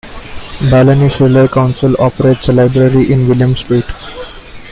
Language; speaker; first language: English; non-native, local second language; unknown